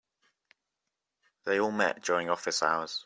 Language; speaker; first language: English; native; English